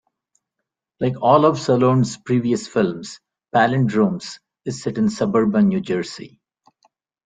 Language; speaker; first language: English; non-native, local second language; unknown